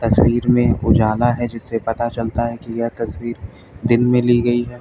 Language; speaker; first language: Hindi; native; Hindi